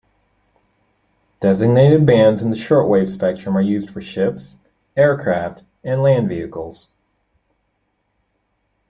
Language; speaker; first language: English; native; English